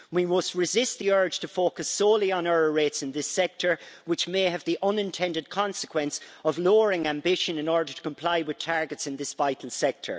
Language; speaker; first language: English; native; English